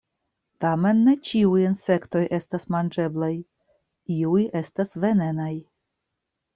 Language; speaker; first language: Esperanto; non-native, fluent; Russian